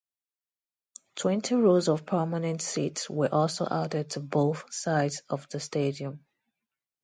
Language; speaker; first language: English; non-native, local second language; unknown